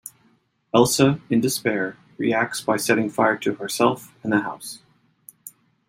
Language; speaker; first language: English; native; English